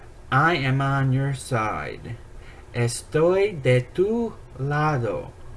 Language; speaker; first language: Spanish; non-native, learner; English